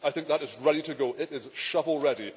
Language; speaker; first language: English; native; English